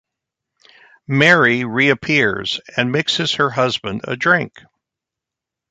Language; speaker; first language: English; native; English